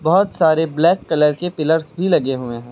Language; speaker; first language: Hindi; native; Hindi